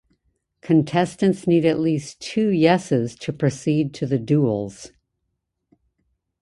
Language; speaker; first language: English; native; English